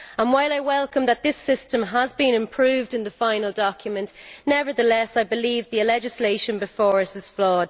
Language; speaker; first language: English; native; English